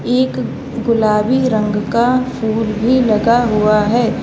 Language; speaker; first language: Hindi; native; Hindi